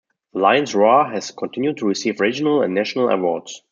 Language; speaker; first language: English; non-native, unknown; German